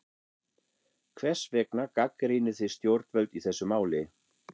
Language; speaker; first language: Icelandic; non-native, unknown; German